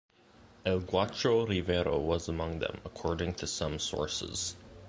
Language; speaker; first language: English; native; English